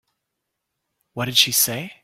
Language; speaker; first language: English; native; English